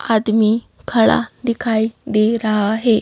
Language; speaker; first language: Hindi; native; Hindi